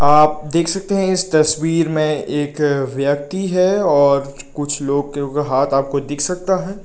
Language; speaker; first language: Hindi; non-native, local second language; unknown